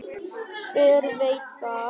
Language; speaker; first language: Icelandic; non-native, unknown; Vietnamese